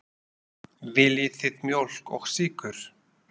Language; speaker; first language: Icelandic; non-native, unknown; Slovak